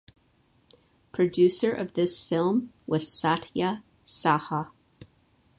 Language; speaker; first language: English; native; English